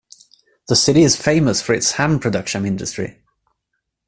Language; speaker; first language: English; non-native, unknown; Swedish